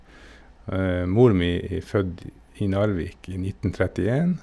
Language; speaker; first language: Norwegian; native; Norwegian